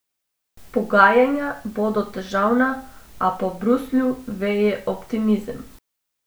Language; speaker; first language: Slovenian; non-native, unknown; Macedonian